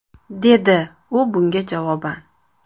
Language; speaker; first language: Uzbek; native; Uzbek